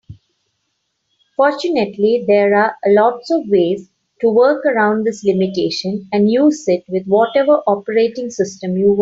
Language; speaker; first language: English; non-native, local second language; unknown